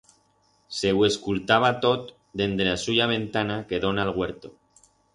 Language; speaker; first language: Aragonese; non-native, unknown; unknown